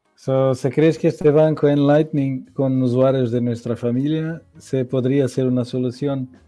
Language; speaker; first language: Spanish; non-native, related language; Portuguese